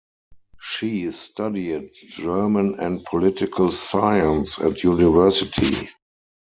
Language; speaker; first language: English; non-native, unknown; German